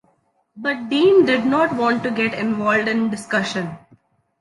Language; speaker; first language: English; non-native, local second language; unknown